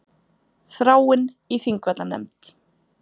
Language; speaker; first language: Icelandic; native; Icelandic